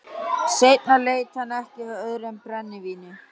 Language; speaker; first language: Icelandic; native; Icelandic